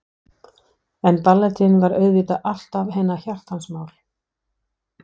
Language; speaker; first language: Icelandic; non-native, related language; Danish